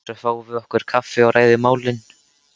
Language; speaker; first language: Icelandic; native; Icelandic